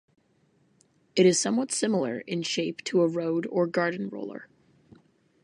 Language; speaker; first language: English; native; English